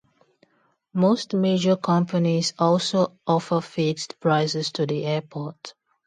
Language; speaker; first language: English; non-native, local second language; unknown